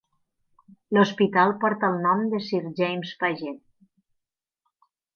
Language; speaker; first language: Catalan; native; Catalan